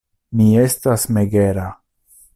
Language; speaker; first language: Esperanto; non-native, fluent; Italian